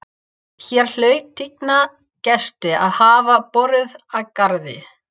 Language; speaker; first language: Icelandic; non-native, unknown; English